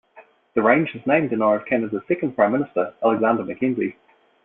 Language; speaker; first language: English; native; English